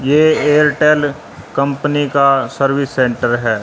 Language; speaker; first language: Hindi; native; Hindi